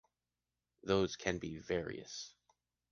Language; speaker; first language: English; native; English